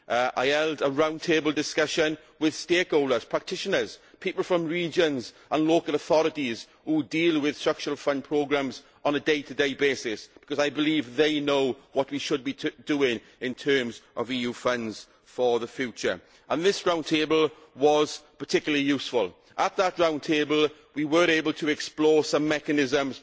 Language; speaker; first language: English; native; English